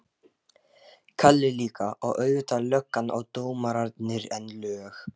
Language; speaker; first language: Icelandic; non-native, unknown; Lithuanian